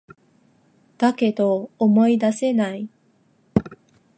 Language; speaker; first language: Japanese; non-native, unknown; Chinese